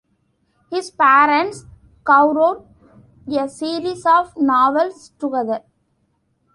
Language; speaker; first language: English; non-native, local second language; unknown